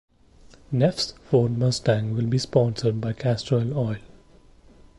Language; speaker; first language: English; non-native, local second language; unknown